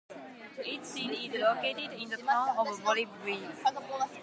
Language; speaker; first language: English; non-native, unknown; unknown